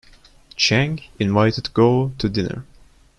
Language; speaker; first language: English; non-native, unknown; Turkish